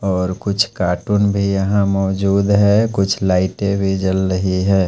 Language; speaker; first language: Hindi; non-native, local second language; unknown